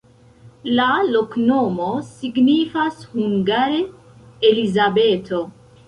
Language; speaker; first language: Esperanto; non-native, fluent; Central Kurdish